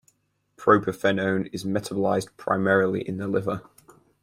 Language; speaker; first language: English; native; English